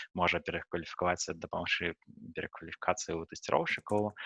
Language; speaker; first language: Belarusian; non-native, local second language; Russian